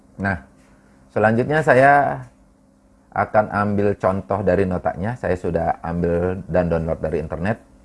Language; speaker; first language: Indonesian; non-native, local second language; Sundanese